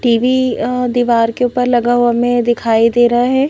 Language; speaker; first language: Hindi; native; Hindi